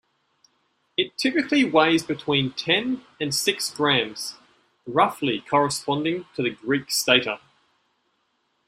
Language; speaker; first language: English; native; English